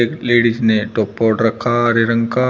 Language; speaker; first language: Hindi; native; Hindi